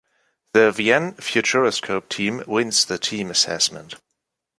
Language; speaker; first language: English; non-native, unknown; German